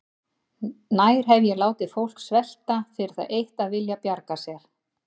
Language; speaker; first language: Icelandic; native; Icelandic